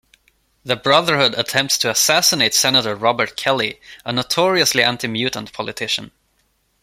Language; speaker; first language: English; non-native, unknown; Swedish